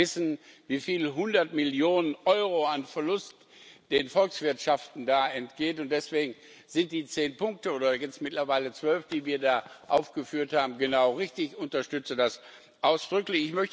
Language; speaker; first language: German; non-native, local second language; Luxembourgish